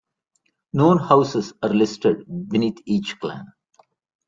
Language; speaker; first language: English; non-native, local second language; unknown